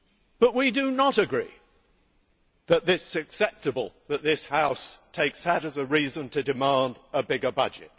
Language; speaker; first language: English; native; English